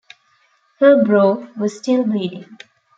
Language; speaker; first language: English; non-native, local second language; Tamil